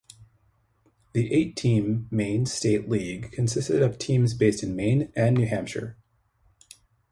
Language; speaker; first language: English; native; English